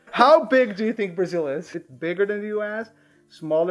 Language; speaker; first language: English; non-native, fluent; Portuguese